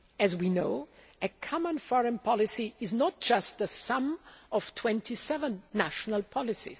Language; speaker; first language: English; non-native, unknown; German